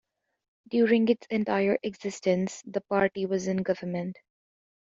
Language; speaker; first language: English; native; English